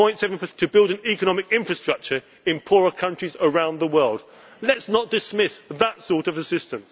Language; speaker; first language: English; native; English